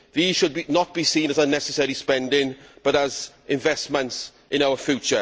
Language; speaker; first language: English; native; English